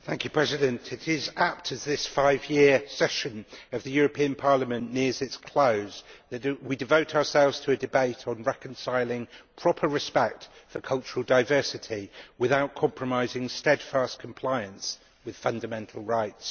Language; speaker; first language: English; native; English